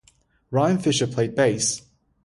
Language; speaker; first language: English; non-native, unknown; Chinese